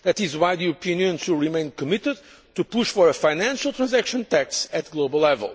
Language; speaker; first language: English; non-native, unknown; Portuguese